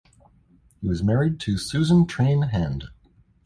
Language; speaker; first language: English; native; English